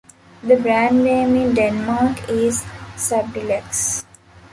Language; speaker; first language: English; non-native, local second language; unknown